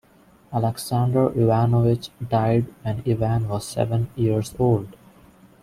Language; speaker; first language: English; non-native, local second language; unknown